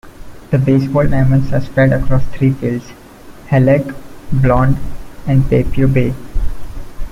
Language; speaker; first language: English; non-native, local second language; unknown